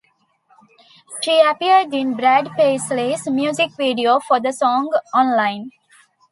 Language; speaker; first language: English; non-native, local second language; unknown